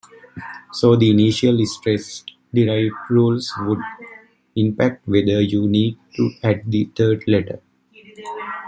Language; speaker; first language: English; native; English